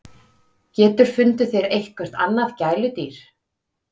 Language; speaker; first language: Icelandic; native; Icelandic